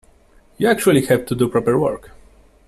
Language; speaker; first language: English; non-native, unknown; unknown